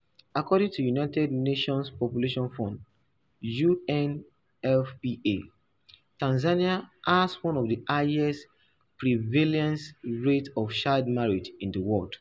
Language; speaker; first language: English; non-native, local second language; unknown